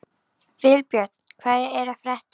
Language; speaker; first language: Icelandic; native; Icelandic